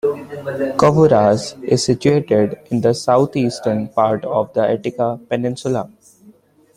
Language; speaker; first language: English; non-native, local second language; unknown